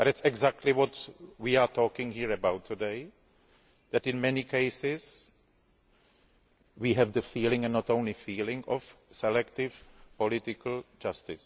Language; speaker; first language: English; non-native, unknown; Greek